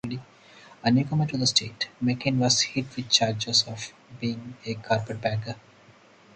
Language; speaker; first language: English; non-native, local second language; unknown